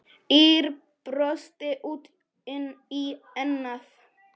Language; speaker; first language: Icelandic; non-native, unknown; Polish